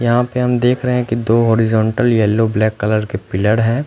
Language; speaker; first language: Hindi; non-native, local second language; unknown